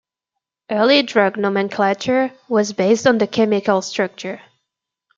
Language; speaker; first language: English; native; English